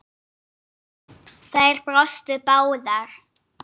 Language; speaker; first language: Icelandic; non-native, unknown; English